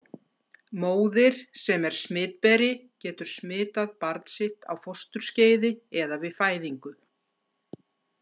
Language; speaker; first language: Icelandic; native; Icelandic